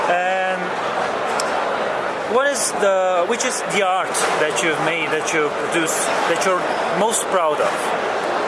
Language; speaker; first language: English; non-native, fluent; Portuguese